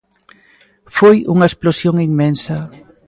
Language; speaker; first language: Galician; native; Galician